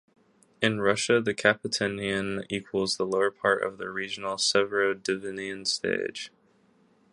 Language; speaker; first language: English; native; English